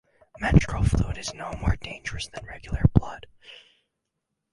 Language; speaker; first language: English; native; English